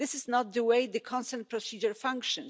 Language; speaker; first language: English; non-native, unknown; Polish